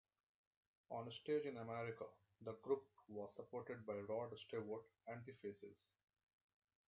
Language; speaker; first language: English; non-native, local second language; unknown